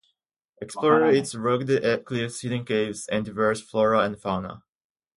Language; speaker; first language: English; native; English